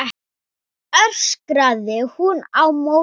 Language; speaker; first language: Icelandic; non-native, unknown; Thai